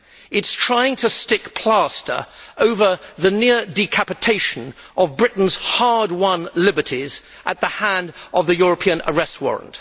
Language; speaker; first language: English; native; English